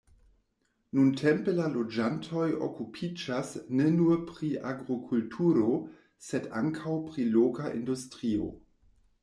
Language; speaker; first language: Esperanto; non-native, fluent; German